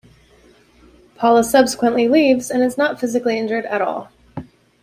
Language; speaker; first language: English; native; English